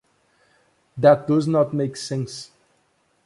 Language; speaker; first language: English; non-native, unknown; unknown